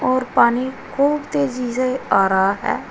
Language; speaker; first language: Hindi; native; Hindi